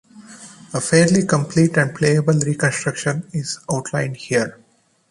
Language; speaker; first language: English; non-native, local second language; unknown